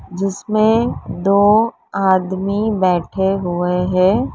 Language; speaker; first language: Hindi; native; Hindi